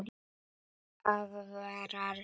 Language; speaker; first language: Icelandic; non-native, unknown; Polish